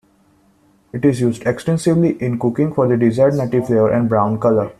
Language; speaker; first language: English; non-native, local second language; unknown